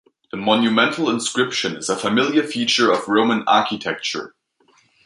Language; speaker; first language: English; native; English